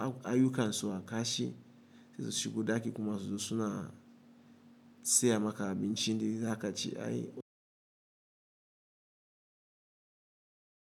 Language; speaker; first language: Hausa; non-native, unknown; Igbo